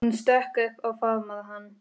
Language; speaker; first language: Icelandic; non-native, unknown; Spanish